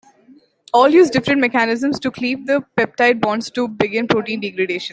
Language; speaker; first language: English; non-native, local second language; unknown